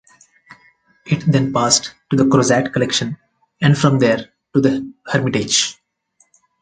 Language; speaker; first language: English; non-native, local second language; Telugu